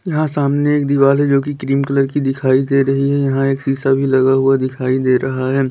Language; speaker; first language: Hindi; native; Hindi